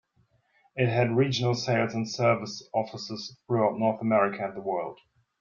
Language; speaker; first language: English; non-native, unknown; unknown